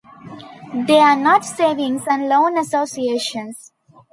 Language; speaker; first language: English; non-native, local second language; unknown